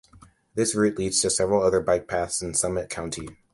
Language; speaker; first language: English; native; English